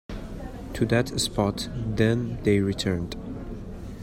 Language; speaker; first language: English; non-native, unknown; Persian